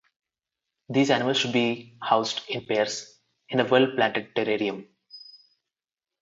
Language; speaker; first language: English; non-native, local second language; Telugu